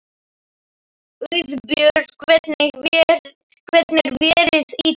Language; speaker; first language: Icelandic; non-native, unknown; Slovak